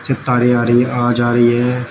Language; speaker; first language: Hindi; native; Hindi